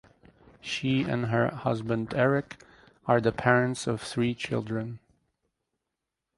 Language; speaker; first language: English; native; English